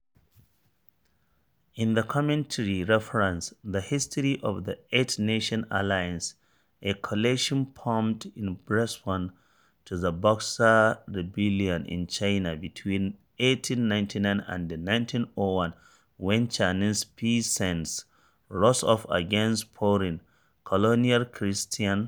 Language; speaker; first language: English; non-native, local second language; Hausa